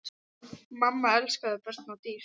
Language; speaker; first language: Icelandic; non-native, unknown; English